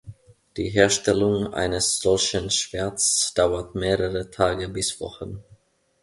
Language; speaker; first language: German; non-native, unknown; Finnish